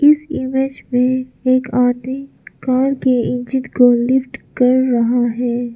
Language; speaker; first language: Hindi; non-native, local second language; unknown